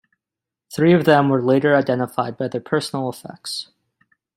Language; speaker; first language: English; native; English